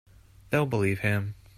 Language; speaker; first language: English; native; English